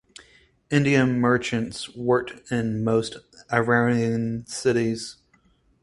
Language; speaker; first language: English; native; English